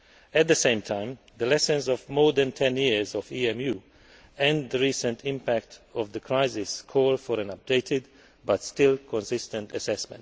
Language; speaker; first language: English; non-native, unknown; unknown